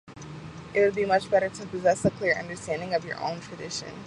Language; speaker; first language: English; native; English